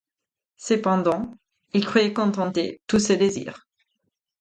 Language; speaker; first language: French; non-native, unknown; Italian